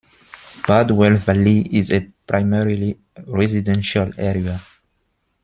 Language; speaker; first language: English; non-native, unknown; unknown